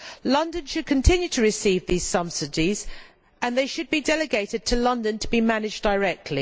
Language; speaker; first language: English; native; English